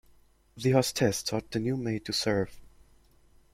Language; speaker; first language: English; non-native, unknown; German